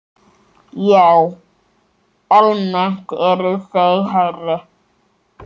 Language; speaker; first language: Icelandic; native; Icelandic